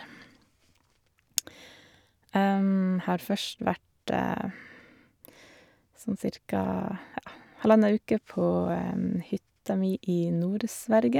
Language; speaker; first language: Norwegian; native; Norwegian